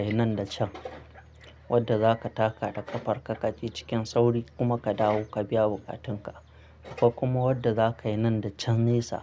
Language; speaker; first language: Hausa; non-native, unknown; Akan